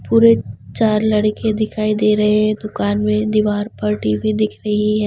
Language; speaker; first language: Hindi; non-native, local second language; Punjabi